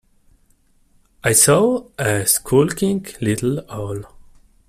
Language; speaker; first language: English; non-native, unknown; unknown